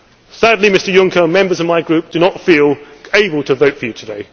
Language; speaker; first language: English; native; English